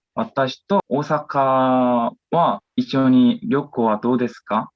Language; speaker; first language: Japanese; non-native, learner; Korean